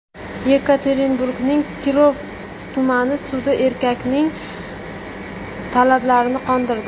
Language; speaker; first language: Uzbek; native; Uzbek